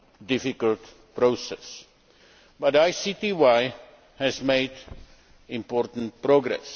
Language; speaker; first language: English; non-native, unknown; Czech